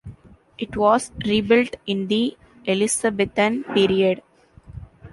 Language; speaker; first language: English; non-native, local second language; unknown